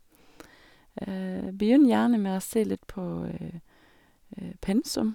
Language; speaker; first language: Norwegian; non-native, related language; Danish